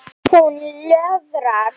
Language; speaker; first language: Icelandic; non-native, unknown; Slovenian